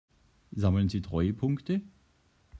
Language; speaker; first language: German; native; German